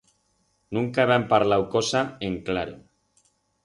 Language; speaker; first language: Aragonese; non-native, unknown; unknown